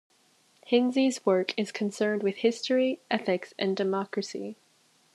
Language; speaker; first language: English; native; English